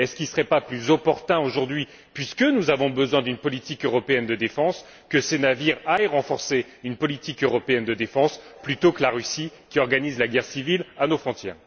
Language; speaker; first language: French; native; French